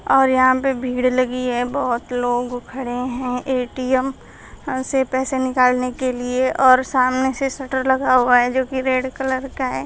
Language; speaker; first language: Hindi; native; Hindi